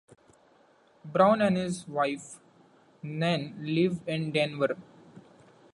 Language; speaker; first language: English; non-native, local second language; Marathi